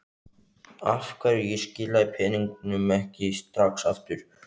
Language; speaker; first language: Icelandic; native; Icelandic